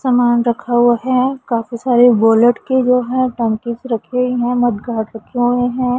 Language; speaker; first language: Hindi; non-native, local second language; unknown